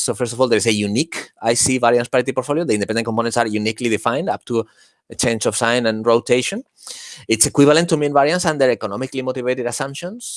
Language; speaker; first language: English; non-native, fluent; Spanish